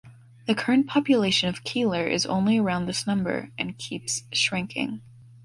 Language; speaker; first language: English; native; English